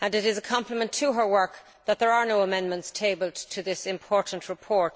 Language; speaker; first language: English; native; English